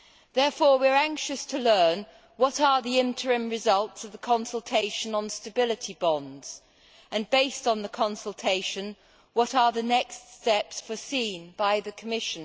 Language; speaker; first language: English; native; English